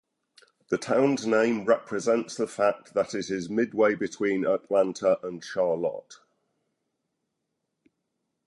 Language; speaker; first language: English; native; English